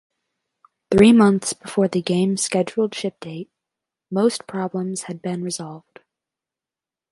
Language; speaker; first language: English; native; English